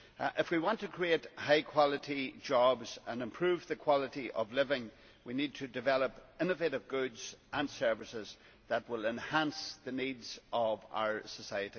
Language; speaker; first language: English; native; English